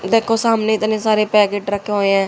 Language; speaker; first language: Hindi; native; Hindi